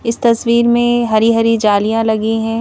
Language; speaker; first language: Hindi; native; Hindi